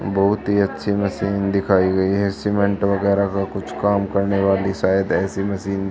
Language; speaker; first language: Hindi; native; Hindi